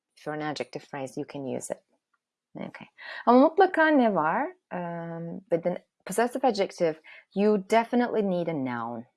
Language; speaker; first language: English; non-native, fluent; Turkish